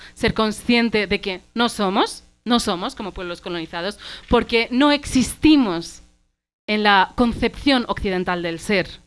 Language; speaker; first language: Spanish; early bilingual, other home language; Arabic